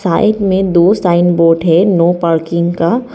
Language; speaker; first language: Hindi; non-native, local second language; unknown